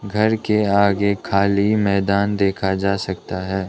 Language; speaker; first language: Hindi; non-native, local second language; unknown